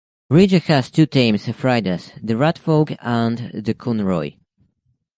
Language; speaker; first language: English; native; English